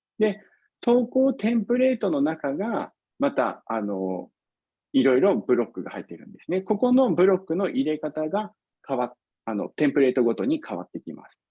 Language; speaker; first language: Japanese; non-native, fluent; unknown